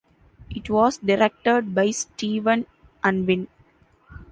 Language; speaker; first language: English; non-native, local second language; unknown